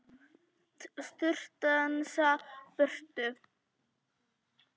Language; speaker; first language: Icelandic; non-native, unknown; Polish